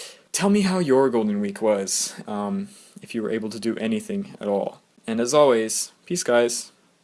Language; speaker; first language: English; native; English